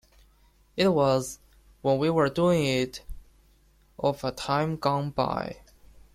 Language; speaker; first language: English; non-native, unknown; Chinese